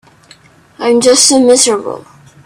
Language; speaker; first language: English; non-native, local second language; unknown